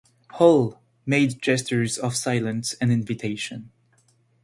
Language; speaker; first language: English; non-native, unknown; French